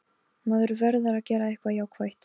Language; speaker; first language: Icelandic; non-native, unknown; Polish